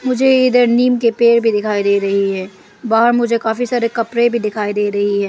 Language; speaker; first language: Hindi; non-native, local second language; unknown